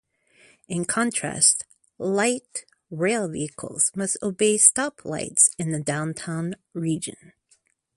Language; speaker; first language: English; native; English